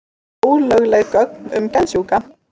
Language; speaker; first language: Icelandic; native; Icelandic